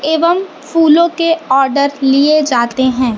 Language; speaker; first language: Hindi; native; Hindi